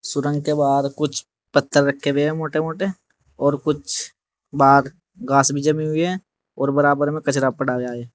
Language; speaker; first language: Hindi; native; Hindi